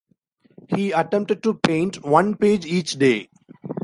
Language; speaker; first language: English; non-native, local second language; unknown